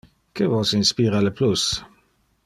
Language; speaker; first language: Interlingua; non-native, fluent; Dutch